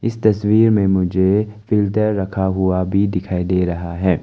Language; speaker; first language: Hindi; non-native, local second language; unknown